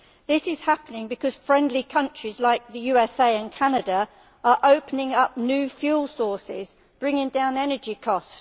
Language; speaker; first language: English; native; English